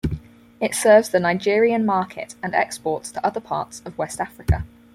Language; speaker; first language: English; native; English